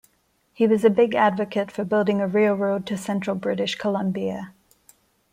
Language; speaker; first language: English; non-native, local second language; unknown